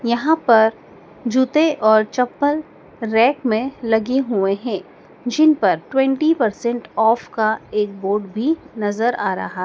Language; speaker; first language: Hindi; native; Hindi